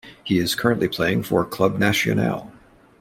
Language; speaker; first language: English; native; English